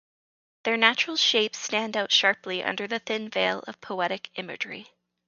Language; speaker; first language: English; native; English